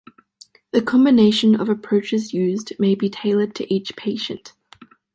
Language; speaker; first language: English; native; English